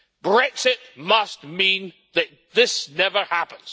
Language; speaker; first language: English; native; English